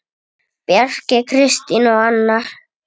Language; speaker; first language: Icelandic; native; Icelandic